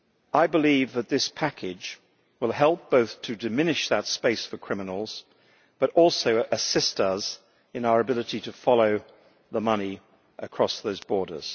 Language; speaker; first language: English; native; English